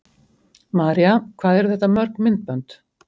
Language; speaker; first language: Icelandic; native; Icelandic